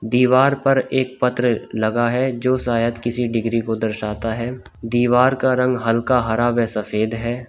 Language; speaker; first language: Hindi; native; Hindi